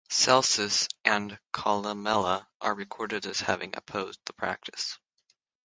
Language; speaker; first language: English; native; English